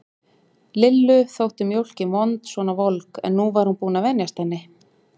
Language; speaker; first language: Icelandic; native; Icelandic